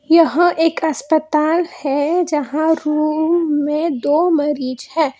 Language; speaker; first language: Hindi; non-native, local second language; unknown